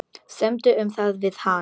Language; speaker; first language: Icelandic; non-native, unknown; Polish